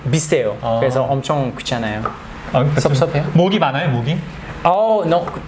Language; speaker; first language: Korean; early bilingual, heritage; Korean